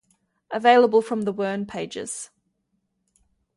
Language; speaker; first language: English; native; English